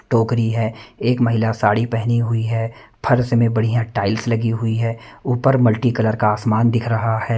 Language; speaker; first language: Hindi; non-native, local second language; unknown